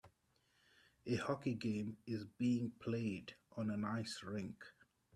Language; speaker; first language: English; non-native, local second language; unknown